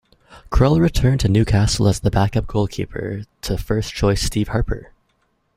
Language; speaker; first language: English; native; English